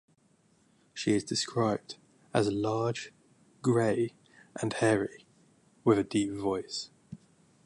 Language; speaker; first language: English; native; English